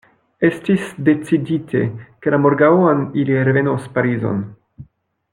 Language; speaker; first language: Esperanto; non-native, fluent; French